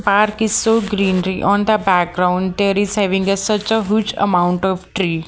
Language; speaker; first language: English; non-native, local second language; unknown